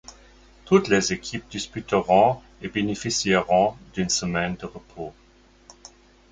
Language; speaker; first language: French; non-native, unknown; German